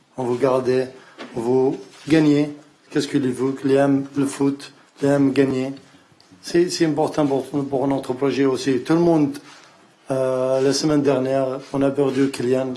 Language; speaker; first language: French; non-native, learner; Arabic